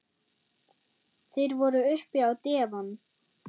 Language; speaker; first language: Icelandic; non-native, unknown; German